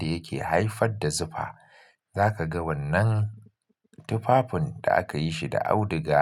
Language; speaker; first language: Hausa; native; Hausa